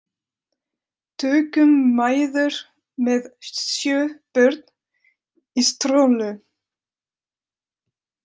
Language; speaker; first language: Icelandic; non-native, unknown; French